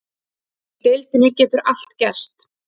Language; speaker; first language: Icelandic; native; Icelandic